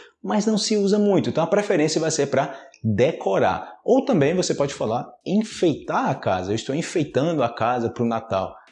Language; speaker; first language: Portuguese; native; Portuguese